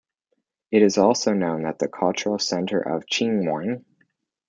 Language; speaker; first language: English; native; English